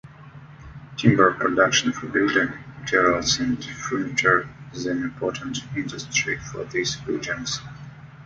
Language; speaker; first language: English; non-native, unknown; Russian